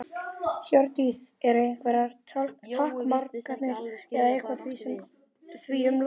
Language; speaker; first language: Icelandic; native; Icelandic